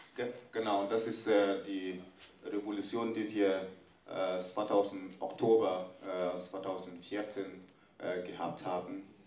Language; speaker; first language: German; non-native, fluent; French